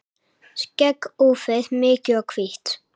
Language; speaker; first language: Icelandic; native; Icelandic